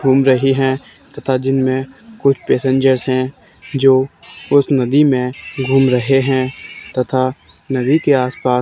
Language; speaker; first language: Hindi; native; Hindi